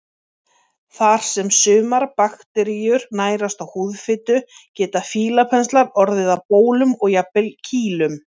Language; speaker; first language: Icelandic; native; Icelandic